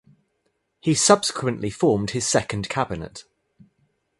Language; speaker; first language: English; native; English